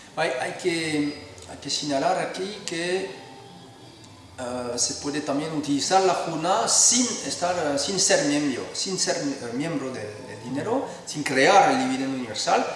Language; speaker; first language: Spanish; non-native, fluent; French